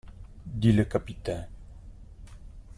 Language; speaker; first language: French; non-native, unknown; Italian